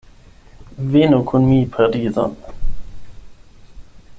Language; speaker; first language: Esperanto; non-native, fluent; German